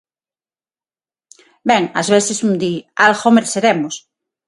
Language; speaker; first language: Galician; non-native, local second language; Spanish